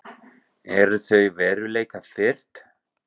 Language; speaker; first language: Icelandic; non-native, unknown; German